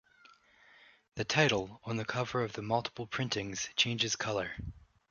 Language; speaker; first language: English; native; English